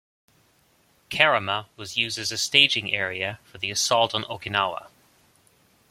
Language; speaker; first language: English; native; English